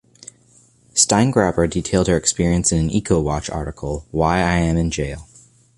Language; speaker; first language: English; native; English